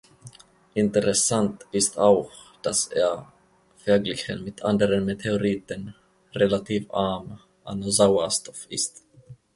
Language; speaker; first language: German; non-native, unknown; Finnish